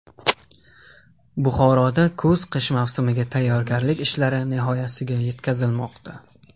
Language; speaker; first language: Uzbek; non-native, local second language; Tajik